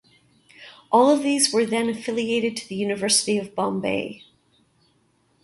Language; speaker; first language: English; native; English